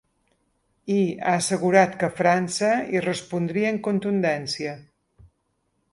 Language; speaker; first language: Catalan; native; Catalan